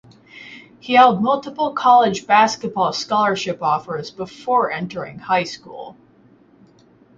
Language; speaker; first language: English; native; English